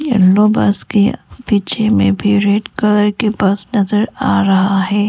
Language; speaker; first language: Hindi; non-native, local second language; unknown